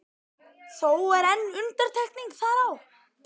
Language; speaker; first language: Icelandic; native; Icelandic